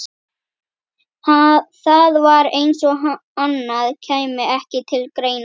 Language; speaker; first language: Icelandic; native; Icelandic